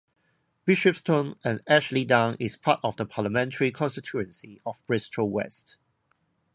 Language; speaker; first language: English; non-native, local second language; Cantonese